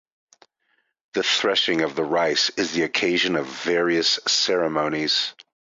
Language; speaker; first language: English; native; English